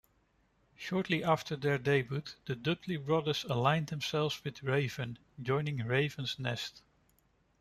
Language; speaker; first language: English; non-native, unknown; Dutch